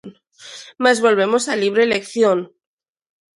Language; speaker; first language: Galician; non-native, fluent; Spanish